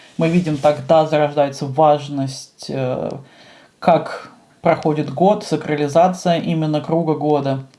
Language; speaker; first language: Russian; native; Russian